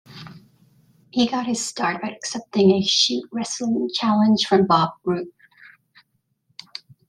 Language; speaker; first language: English; native; English